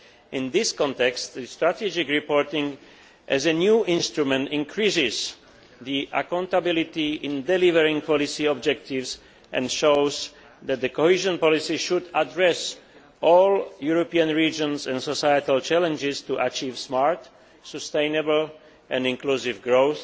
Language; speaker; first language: English; non-native, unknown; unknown